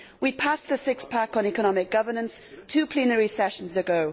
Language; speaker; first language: English; native; English